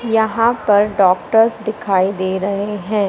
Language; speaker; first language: Hindi; native; Hindi